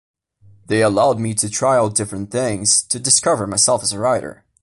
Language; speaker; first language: English; non-native, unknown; Portuguese